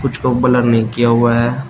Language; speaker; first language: Hindi; native; Hindi